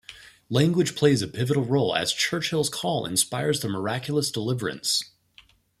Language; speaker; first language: English; native; English